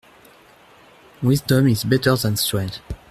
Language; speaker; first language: English; non-native, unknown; French